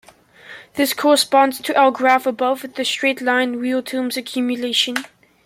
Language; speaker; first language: English; native; English